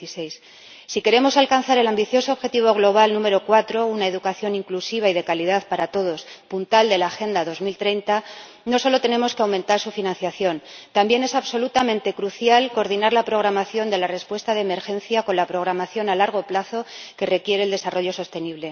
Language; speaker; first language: Spanish; native; Spanish